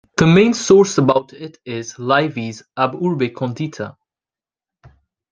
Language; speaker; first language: English; native; English